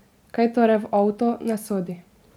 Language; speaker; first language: Slovenian; native; Slovenian